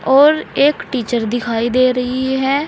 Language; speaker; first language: Hindi; native; Hindi